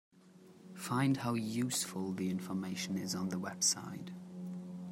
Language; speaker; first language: English; non-native, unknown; German